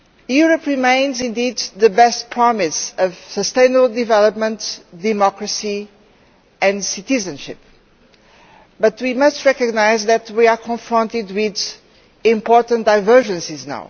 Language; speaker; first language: English; non-native, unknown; Portuguese